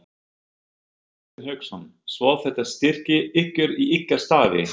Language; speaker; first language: Icelandic; non-native, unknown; German